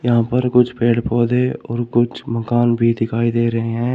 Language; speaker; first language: Hindi; native; Hindi